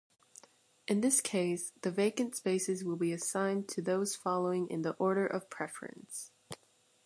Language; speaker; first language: English; native; English